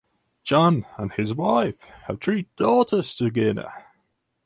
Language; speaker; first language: English; non-native, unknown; Latvian